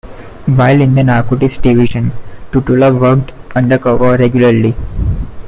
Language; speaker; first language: English; non-native, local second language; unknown